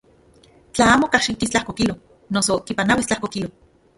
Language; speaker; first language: Central Puebla Nahuatl; non-native, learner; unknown